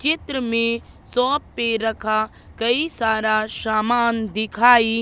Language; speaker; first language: Hindi; native; Hindi